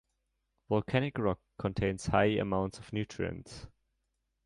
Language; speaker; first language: English; non-native, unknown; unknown